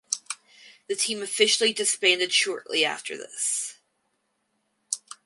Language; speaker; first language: English; native; English